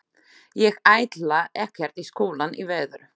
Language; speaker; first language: Icelandic; non-native, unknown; Slovak